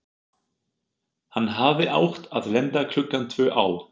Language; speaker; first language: Icelandic; non-native, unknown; German